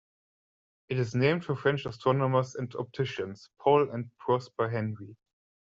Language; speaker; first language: English; non-native, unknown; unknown